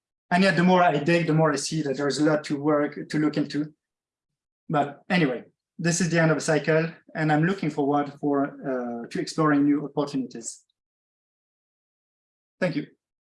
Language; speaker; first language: English; non-native, fluent; French